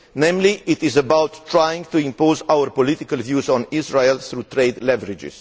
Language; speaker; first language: English; non-native, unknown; Romanian